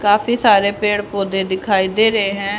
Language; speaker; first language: Hindi; native; Hindi